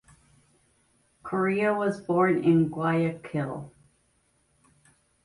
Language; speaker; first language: English; native; English